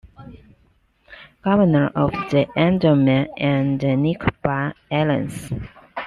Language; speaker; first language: English; non-native, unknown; Chinese